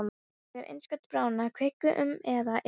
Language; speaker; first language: Icelandic; non-native, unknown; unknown